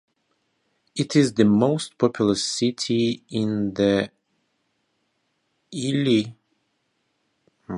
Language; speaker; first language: English; non-native, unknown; Russian